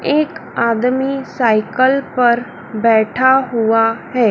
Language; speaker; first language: Hindi; native; Hindi